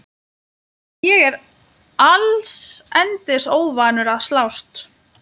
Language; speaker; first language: Icelandic; non-native, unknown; Lithuanian